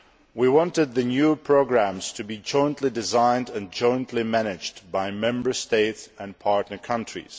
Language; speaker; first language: English; non-native, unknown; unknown